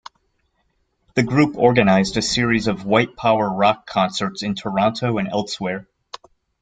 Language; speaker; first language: English; native; English